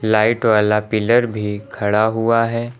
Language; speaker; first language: Hindi; native; Hindi